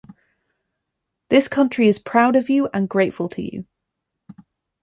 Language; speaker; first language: English; native; English